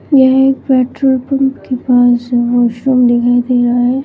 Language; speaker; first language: Hindi; native; Hindi